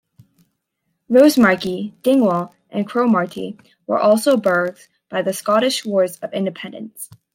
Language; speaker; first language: English; native; English